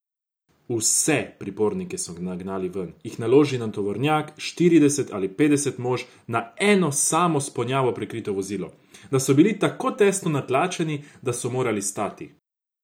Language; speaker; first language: Slovenian; non-native, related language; Croatian